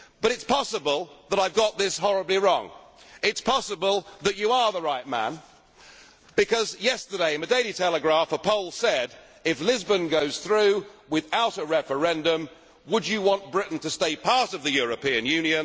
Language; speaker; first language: English; native; English